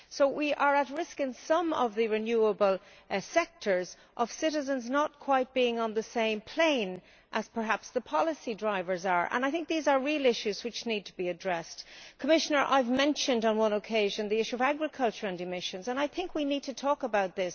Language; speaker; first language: English; native; English